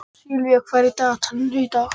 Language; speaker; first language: Icelandic; native; Icelandic